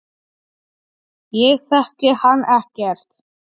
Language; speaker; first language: Icelandic; non-native, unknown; Polish